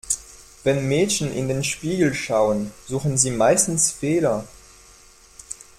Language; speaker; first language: German; non-native, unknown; French